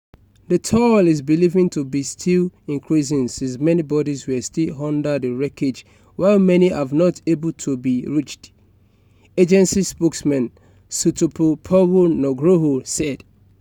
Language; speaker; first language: English; non-native, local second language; Yoruba